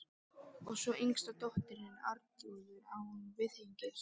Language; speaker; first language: Icelandic; native; Icelandic